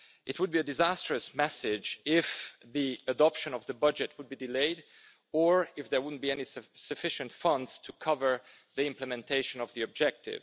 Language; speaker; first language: English; non-native, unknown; Hungarian